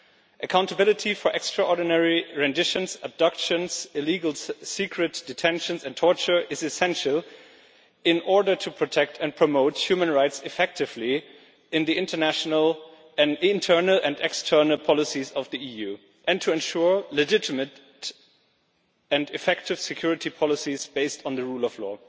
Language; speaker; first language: English; non-native, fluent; German